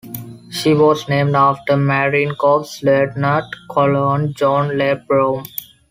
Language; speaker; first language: English; non-native, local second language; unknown